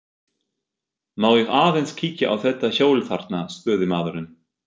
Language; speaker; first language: Icelandic; non-native, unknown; German